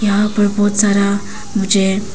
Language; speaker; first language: Hindi; non-native, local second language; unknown